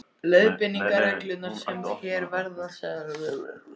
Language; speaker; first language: Icelandic; native; Icelandic